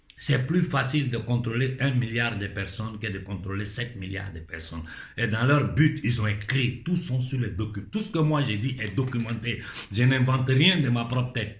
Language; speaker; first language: French; non-native, local second language; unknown